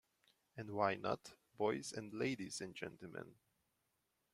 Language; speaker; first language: English; non-native, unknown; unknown